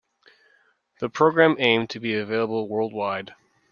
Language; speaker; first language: English; native; English